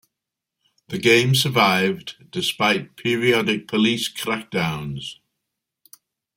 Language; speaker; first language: English; native; English